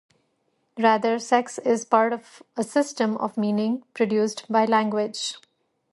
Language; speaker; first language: English; native; English